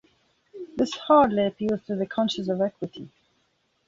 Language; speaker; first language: English; non-native, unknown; Belarusian